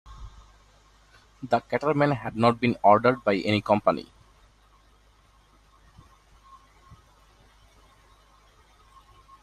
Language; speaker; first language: English; non-native, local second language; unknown